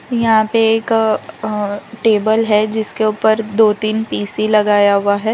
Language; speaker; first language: Hindi; non-native, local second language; Gujarati